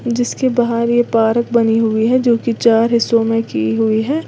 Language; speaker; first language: Hindi; native; Hindi